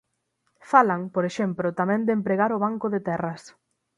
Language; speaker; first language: Galician; native; Galician